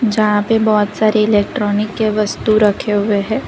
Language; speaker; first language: Hindi; non-native, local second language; Gujarati